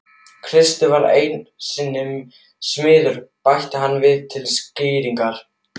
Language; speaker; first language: Icelandic; non-native, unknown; German